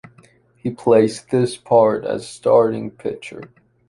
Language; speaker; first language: English; non-native, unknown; Chinese